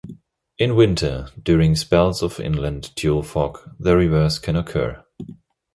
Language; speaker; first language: English; non-native, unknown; German